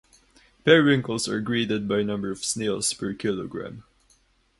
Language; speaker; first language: English; non-native, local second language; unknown